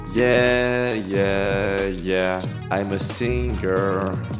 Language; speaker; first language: English; non-native, learner; French